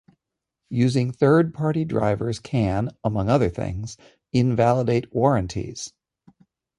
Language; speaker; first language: English; native; English